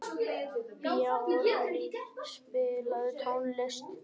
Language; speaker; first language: Icelandic; native; Icelandic